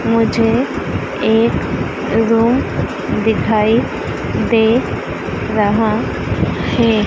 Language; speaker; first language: Hindi; native; Hindi